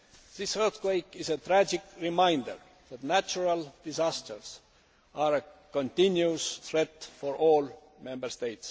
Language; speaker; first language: English; non-native, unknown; Estonian